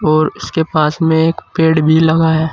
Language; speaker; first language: Hindi; native; Hindi